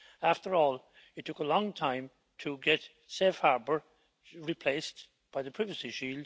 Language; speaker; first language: English; native; English